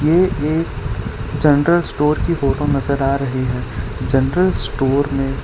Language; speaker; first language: Hindi; non-native, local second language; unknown